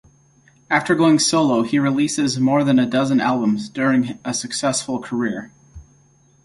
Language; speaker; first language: English; native; English